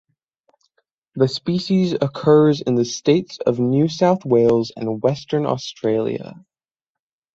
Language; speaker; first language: English; native; English